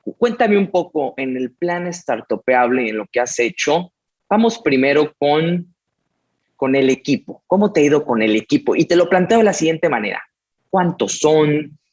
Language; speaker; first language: Spanish; native; Spanish